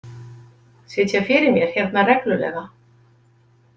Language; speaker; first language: Icelandic; native; Icelandic